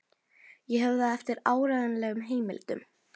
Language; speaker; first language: Icelandic; non-native, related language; Norwegian